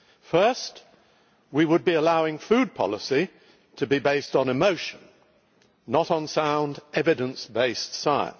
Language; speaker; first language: English; native; English